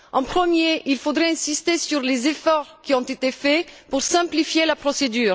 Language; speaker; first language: French; non-native, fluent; Bulgarian